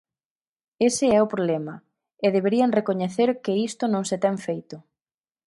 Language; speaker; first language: Galician; native; Galician